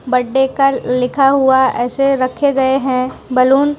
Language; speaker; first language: Hindi; non-native, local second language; Gujarati